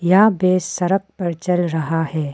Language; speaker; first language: Hindi; non-native, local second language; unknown